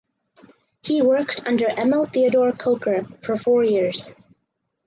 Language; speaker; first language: English; native; English